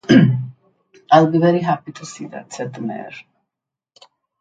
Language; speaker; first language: English; non-native, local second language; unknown